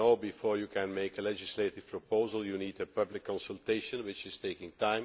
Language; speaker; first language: English; non-native, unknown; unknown